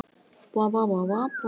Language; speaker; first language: Icelandic; native; Icelandic